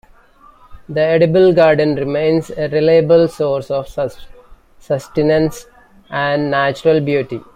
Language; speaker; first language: English; non-native, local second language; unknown